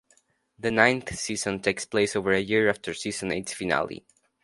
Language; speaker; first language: English; non-native, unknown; Spanish